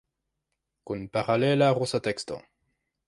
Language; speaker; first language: Esperanto; non-native, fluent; French